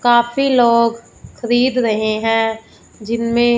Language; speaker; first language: Hindi; non-native, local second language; Punjabi